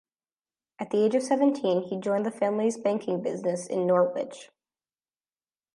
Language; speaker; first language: English; native; English